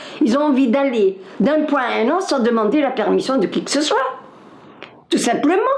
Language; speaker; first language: French; non-native, local second language; Arabic